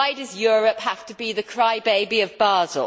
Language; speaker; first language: English; native; English